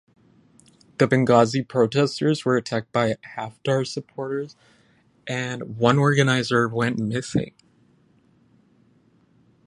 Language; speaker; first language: English; native; English